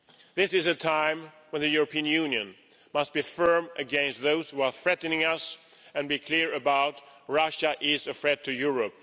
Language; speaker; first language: English; non-native, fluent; Swedish